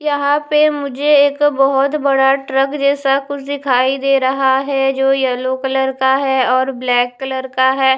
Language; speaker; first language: Hindi; non-native, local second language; Punjabi